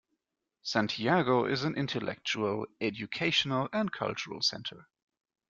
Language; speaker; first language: English; non-native, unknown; German